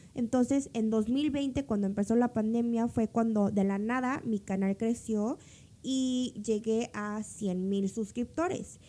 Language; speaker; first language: Spanish; early bilingual, other home language; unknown